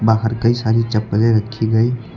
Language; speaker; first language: Hindi; native; Hindi